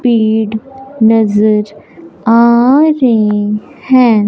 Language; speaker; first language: Hindi; non-native, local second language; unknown